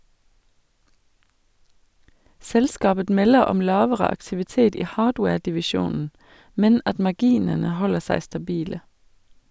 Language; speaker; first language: Norwegian; non-native, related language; Danish